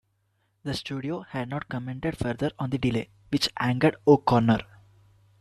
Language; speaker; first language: English; non-native, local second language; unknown